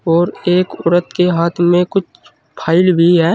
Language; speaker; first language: Hindi; native; Hindi